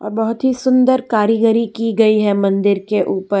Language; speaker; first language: Hindi; non-native, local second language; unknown